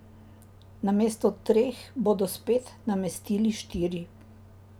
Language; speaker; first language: Slovenian; native; Slovenian